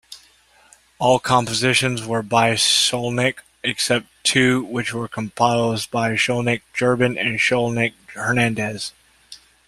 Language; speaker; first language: English; native; English